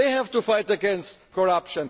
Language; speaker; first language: English; non-native, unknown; German